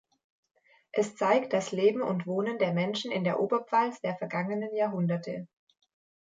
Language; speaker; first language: German; native; German